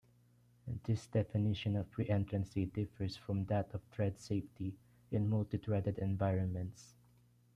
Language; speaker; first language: English; non-native, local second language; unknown